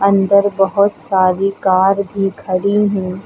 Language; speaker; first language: Hindi; native; Hindi